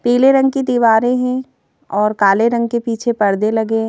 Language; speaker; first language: Hindi; native; Hindi